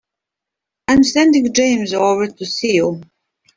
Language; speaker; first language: English; native; English